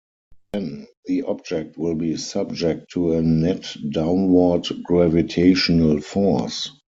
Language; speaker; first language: English; non-native, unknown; German